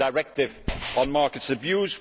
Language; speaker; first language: English; non-native, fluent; Dutch